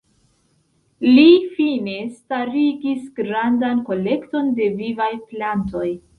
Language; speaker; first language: Esperanto; non-native, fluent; Central Kurdish